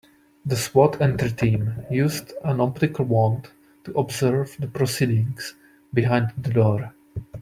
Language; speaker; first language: English; non-native, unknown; Czech